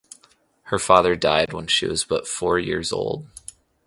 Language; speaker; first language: English; native; English